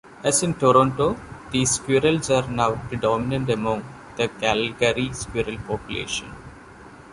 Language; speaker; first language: English; non-native, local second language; Malayalam